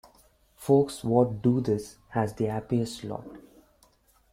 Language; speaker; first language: English; non-native, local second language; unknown